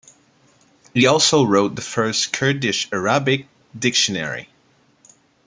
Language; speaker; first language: English; non-native, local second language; French